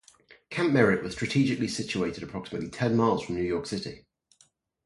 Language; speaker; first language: English; native; English